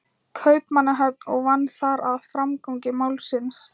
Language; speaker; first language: Icelandic; non-native, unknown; Thai